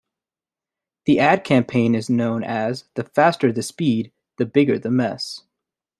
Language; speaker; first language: English; native; English